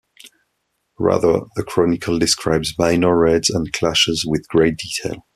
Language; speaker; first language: English; non-native, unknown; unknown